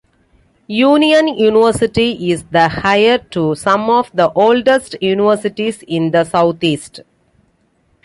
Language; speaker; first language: English; non-native, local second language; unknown